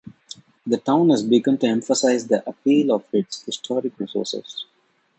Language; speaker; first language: English; non-native, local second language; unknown